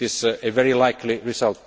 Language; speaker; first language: English; non-native, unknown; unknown